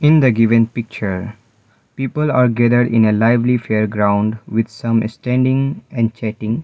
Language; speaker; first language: English; non-native, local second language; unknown